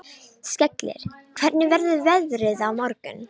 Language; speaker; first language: Icelandic; non-native, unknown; Romanian